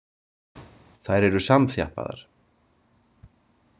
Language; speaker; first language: Icelandic; native; Icelandic